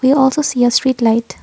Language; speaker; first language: English; non-native, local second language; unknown